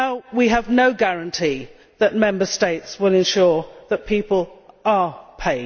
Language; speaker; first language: English; native; English